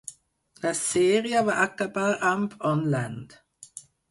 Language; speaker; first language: Catalan; non-native, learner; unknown